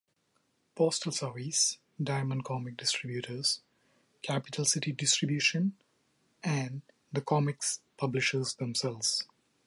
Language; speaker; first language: English; non-native, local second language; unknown